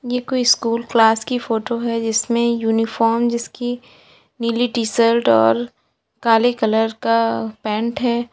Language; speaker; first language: Hindi; native; Hindi